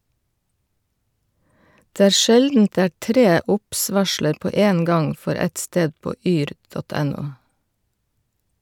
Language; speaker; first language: Norwegian; native; Norwegian